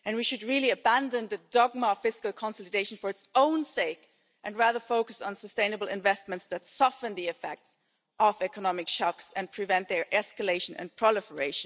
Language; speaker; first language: English; non-native, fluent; German